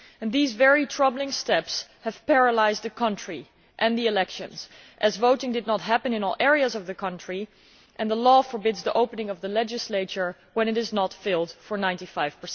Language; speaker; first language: English; non-native, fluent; Dutch